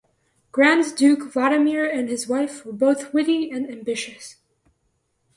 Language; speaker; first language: English; native; English